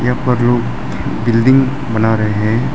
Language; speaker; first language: Hindi; non-native, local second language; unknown